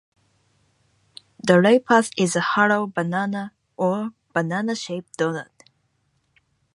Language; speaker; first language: English; non-native, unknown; Japanese